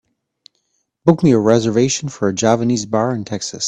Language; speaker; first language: English; native; English